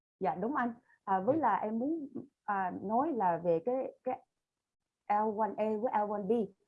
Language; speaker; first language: Vietnamese; early bilingual, other home language; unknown